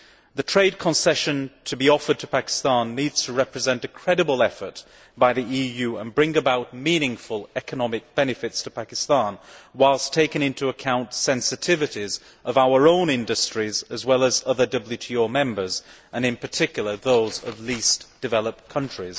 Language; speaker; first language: English; native; English